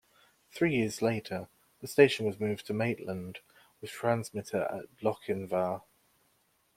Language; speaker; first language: English; native; English